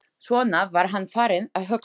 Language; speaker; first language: Icelandic; non-native, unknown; Slovak